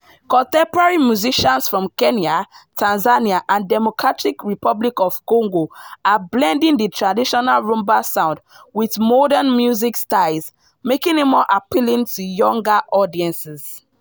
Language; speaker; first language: English; non-native, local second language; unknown